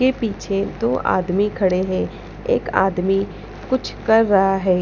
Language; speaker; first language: Hindi; non-native, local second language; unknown